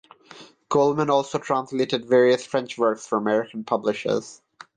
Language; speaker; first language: English; non-native, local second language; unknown